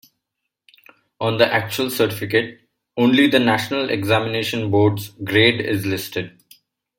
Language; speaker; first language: English; non-native, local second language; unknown